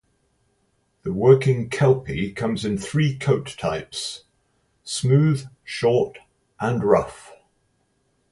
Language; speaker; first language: English; native; English